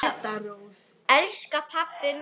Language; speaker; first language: Icelandic; non-native, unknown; Arabic